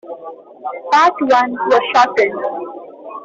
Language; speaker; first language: English; non-native, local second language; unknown